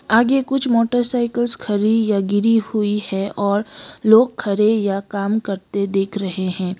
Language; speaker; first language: Hindi; non-native, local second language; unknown